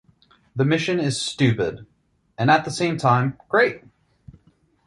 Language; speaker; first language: English; native; English